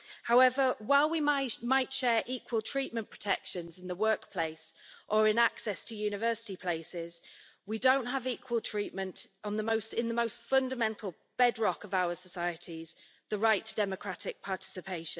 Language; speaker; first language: English; native; English